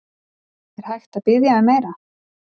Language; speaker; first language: Icelandic; native; Icelandic